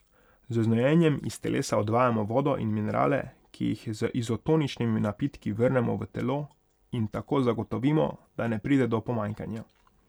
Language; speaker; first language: Slovenian; non-native, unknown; Hungarian